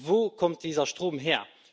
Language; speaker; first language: German; non-native, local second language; Luxembourgish